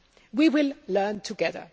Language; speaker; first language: English; non-native, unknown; German